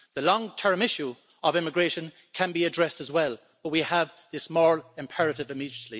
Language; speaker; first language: English; native; English